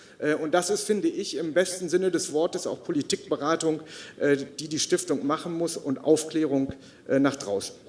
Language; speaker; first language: German; native; German